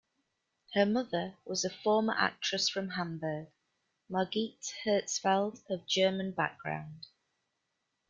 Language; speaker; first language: English; native; English